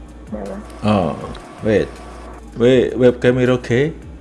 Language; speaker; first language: English; non-native, learner; Indonesian